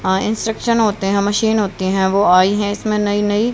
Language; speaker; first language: Hindi; native; Hindi